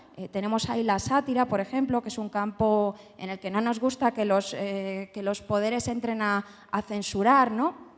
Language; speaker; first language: Spanish; native; Spanish